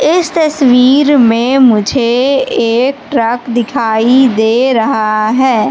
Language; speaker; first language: Hindi; native; Hindi